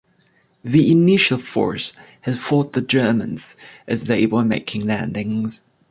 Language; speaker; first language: English; non-native, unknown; German